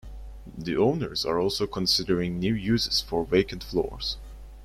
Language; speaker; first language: English; non-native, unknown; Turkish